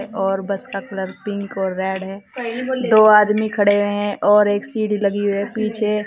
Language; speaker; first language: Hindi; native; Hindi